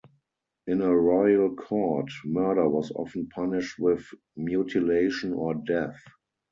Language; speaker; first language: English; non-native, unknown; German